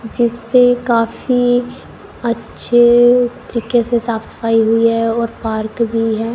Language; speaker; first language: Hindi; non-native, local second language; Punjabi